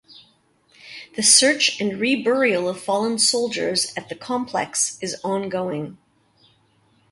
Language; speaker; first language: English; native; English